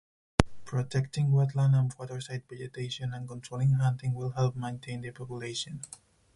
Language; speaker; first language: English; non-native, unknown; Spanish